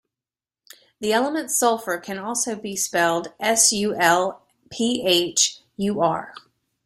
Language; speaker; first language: English; native; English